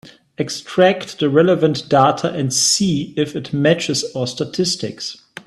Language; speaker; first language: English; non-native, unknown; German